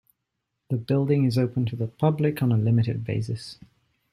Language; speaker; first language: English; non-native, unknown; Ligurian